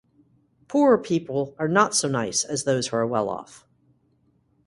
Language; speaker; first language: English; native; English